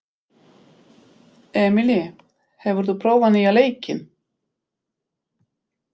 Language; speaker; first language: Icelandic; non-native, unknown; Polish